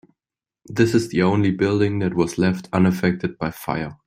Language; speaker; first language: English; non-native, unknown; German